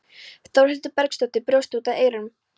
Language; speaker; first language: Icelandic; non-native, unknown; Polish